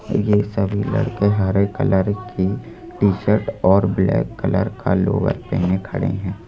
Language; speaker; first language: Hindi; native; Hindi